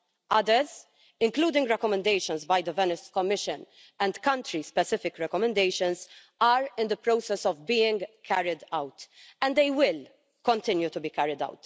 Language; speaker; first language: English; non-native, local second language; Maltese